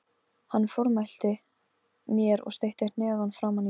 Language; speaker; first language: Icelandic; non-native, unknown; Polish